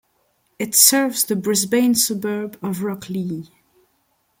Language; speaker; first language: English; non-native, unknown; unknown